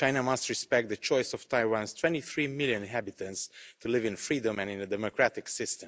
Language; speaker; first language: English; non-native, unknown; Romanian